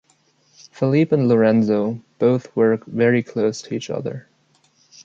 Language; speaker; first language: English; non-native, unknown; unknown